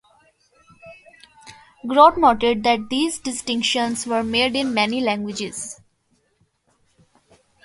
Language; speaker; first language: English; non-native, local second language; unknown